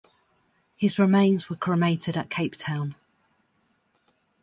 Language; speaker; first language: English; native; English